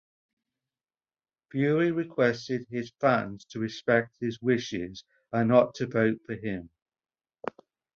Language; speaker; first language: English; native; English